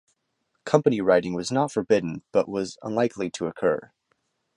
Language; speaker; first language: English; native; English